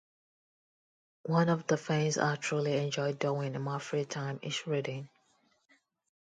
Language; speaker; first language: English; non-native, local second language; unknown